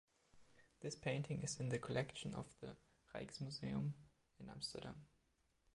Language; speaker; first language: English; non-native, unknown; German